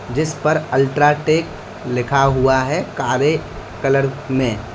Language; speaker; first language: Hindi; native; Hindi